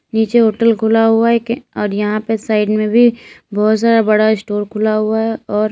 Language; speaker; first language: Hindi; native; Hindi